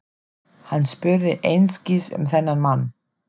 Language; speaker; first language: Icelandic; non-native, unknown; German